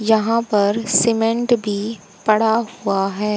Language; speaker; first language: Hindi; native; Hindi